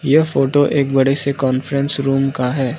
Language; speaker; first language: Hindi; non-native, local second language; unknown